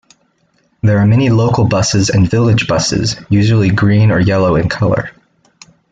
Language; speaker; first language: English; native; English